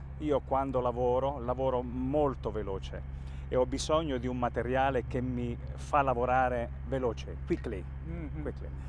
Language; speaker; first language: Italian; native; Italian